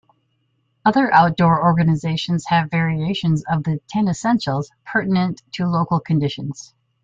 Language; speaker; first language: English; native; English